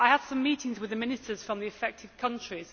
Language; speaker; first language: English; native; English